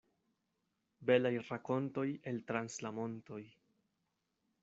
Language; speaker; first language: Esperanto; non-native, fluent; Spanish